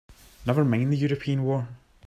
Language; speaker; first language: English; native; English